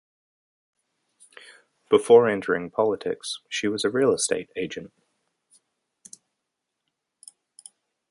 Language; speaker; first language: English; native; English